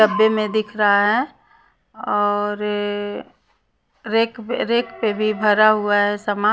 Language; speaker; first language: Hindi; non-native, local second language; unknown